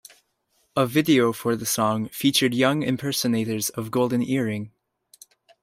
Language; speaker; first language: English; native; English